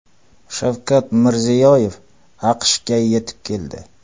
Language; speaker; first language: Uzbek; non-native, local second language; Kara-Kalpak